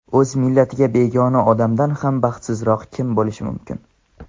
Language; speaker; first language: Uzbek; non-native, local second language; Tajik